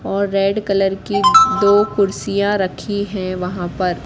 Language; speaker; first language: Hindi; native; Hindi